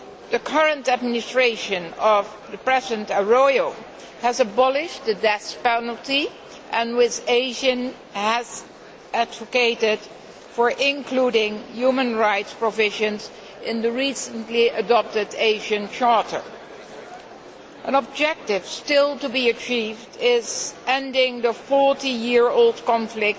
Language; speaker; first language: English; non-native, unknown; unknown